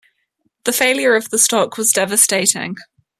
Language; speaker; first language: English; native; English